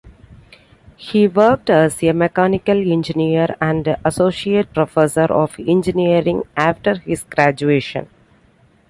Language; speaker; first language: English; non-native, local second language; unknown